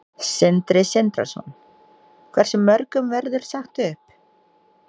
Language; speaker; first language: Icelandic; non-native, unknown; Indonesian